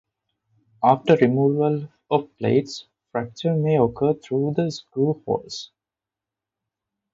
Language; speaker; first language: English; non-native, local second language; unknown